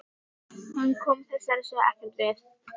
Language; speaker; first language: Icelandic; native; Icelandic